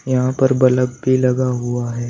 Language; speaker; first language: Hindi; native; Hindi